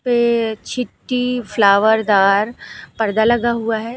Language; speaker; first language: Hindi; native; Hindi